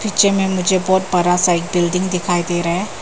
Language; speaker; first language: Hindi; non-native, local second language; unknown